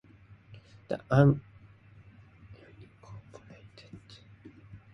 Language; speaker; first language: English; non-native, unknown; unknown